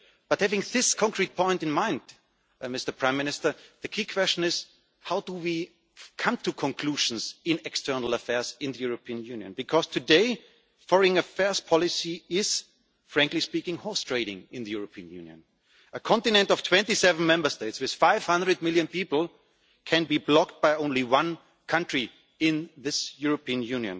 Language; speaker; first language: English; non-native, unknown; German